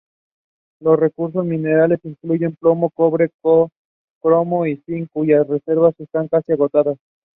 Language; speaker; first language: English; non-native, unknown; Spanish